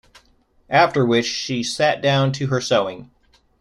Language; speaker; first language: English; native; English